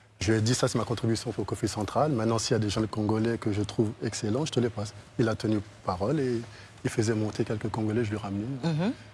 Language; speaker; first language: French; early bilingual, other home language; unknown